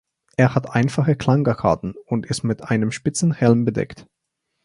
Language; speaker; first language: German; non-native, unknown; Slovenian